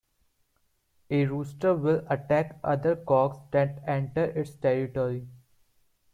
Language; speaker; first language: English; non-native, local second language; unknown